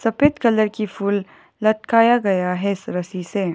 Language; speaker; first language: Hindi; non-native, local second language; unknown